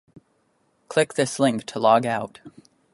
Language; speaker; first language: English; native; English